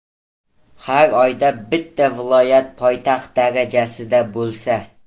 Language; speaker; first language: Uzbek; native; Uzbek